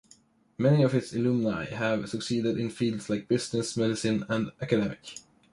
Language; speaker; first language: English; non-native, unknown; Swedish